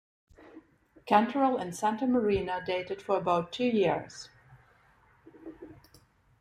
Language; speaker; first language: English; non-native, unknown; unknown